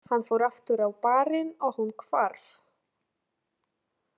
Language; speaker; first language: Icelandic; non-native, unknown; Polish